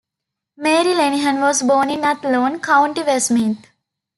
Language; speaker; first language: English; non-native, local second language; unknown